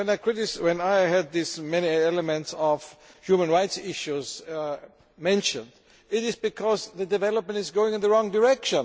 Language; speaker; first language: English; non-native, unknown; German